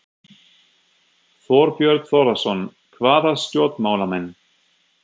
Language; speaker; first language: Icelandic; non-native, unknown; German